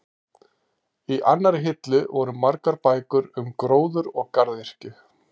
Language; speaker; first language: Icelandic; native; Icelandic